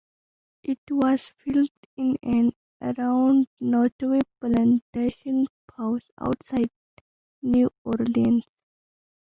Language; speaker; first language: English; non-native, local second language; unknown